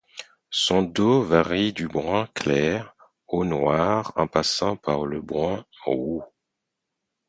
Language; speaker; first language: French; non-native, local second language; Haitian Creole